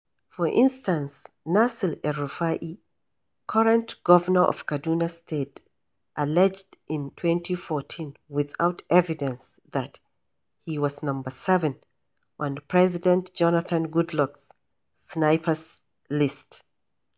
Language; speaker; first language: English; non-native, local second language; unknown